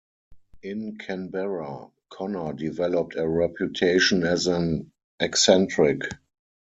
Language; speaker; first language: English; non-native, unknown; German